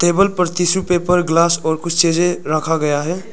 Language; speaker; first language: Hindi; non-native, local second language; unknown